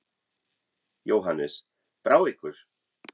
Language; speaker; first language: Icelandic; non-native, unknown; German